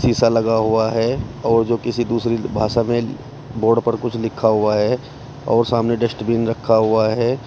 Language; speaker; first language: Hindi; native; Hindi